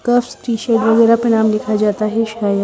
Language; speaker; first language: Hindi; native; Hindi